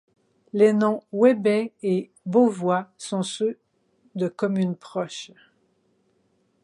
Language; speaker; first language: French; native; French